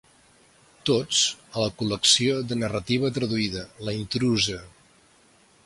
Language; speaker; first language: Catalan; native; Catalan